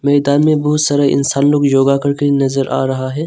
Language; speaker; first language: Hindi; non-native, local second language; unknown